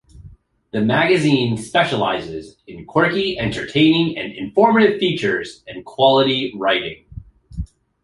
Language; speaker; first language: English; native; English